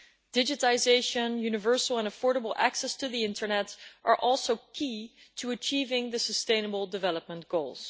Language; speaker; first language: English; non-native, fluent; Dutch